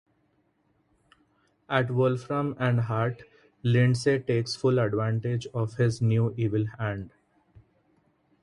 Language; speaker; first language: English; non-native, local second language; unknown